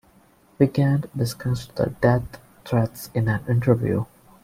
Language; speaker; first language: English; non-native, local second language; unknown